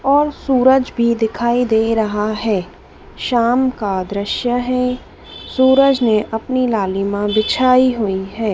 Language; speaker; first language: Hindi; native; Hindi